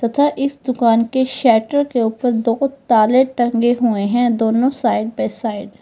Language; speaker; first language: Hindi; native; Hindi